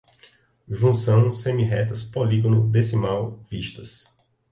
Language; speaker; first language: Portuguese; native; Portuguese